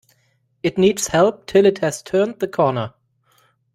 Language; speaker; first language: English; non-native, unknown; German